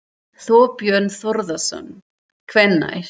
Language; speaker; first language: Icelandic; non-native, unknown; German